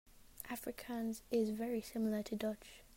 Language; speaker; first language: English; native; English